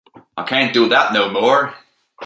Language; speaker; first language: English; native; English